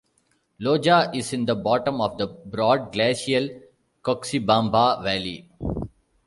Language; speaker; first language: English; non-native, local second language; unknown